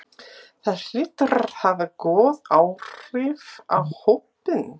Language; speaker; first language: Icelandic; non-native, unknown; English